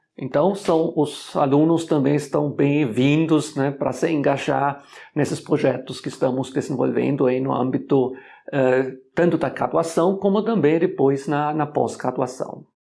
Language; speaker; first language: Portuguese; non-native, fluent; German